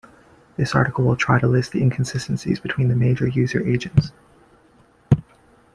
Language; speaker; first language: English; native; English